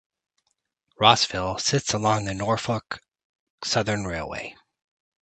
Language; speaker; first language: English; native; English